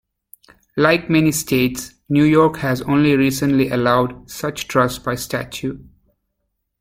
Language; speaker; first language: English; native; English